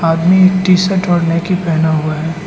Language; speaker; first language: Hindi; non-native, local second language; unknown